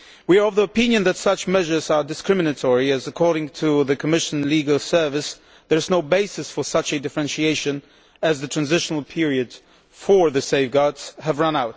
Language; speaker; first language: English; non-native, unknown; Polish